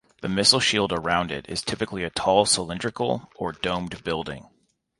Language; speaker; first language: English; native; English